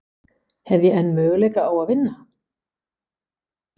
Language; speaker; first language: Icelandic; non-native, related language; Danish